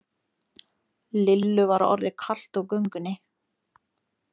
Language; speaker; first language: Icelandic; non-native, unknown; Lithuanian